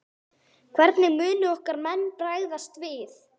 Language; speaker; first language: Icelandic; non-native, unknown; English